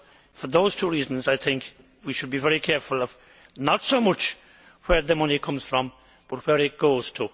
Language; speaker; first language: English; native; English